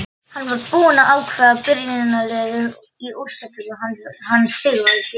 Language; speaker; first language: Icelandic; non-native, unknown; Polish